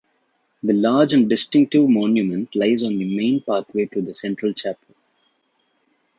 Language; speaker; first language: English; non-native, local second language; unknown